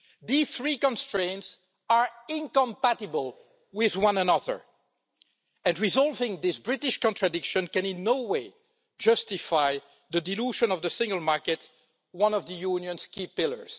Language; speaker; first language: English; non-native, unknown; French